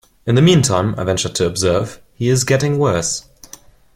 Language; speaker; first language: English; non-native, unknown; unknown